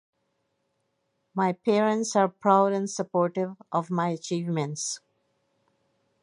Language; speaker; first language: English; native; English